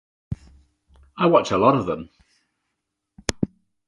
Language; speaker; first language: English; native; English